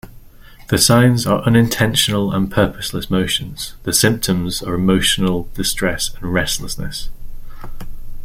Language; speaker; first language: English; native; English